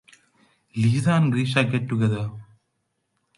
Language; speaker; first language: English; non-native, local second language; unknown